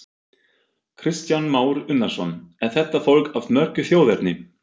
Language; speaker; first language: Icelandic; non-native, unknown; German